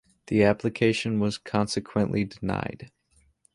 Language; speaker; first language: English; native; English